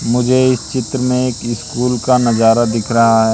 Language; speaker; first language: Hindi; native; Hindi